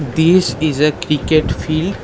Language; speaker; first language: English; non-native, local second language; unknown